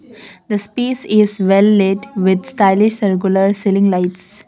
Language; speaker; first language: English; non-native, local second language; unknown